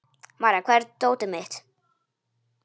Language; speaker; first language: Icelandic; non-native, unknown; Polish